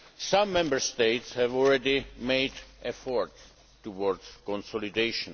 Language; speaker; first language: English; non-native, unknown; Czech